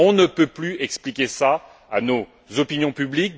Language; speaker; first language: French; native; French